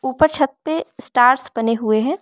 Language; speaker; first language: Hindi; non-native, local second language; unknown